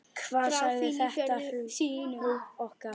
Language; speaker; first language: Icelandic; native; Icelandic